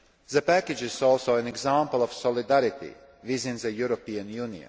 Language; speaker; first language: English; non-native, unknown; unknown